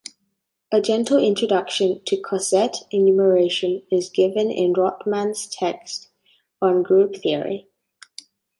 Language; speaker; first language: English; native; English